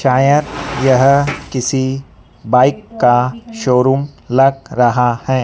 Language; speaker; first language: Hindi; native; Hindi